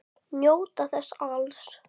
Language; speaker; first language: Icelandic; native; Icelandic